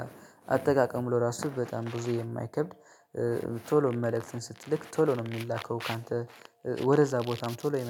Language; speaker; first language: Amharic; native; Amharic